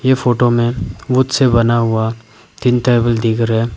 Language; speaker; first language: Hindi; non-native, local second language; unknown